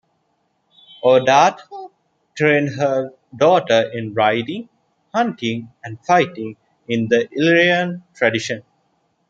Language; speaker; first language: English; non-native, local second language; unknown